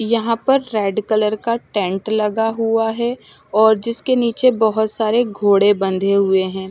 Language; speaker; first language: Hindi; non-native, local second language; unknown